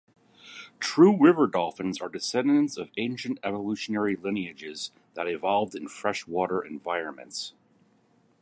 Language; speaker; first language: English; native; English